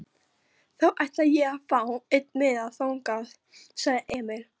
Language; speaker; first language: Icelandic; non-native, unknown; Polish